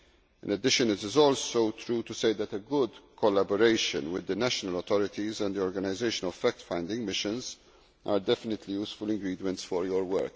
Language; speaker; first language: English; non-native, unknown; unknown